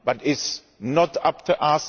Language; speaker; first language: English; non-native, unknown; Greek